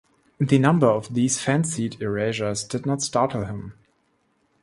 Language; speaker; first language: English; non-native, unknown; German